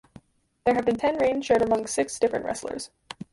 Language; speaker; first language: English; native; English